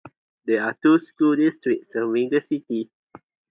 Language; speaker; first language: English; non-native, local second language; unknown